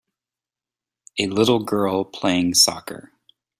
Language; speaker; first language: English; native; English